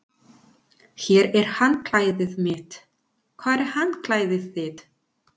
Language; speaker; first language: Icelandic; non-native, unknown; Spanish